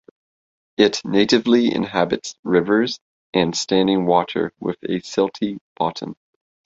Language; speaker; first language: English; native; English